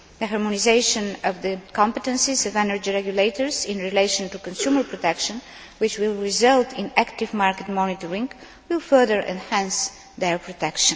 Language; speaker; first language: English; non-native, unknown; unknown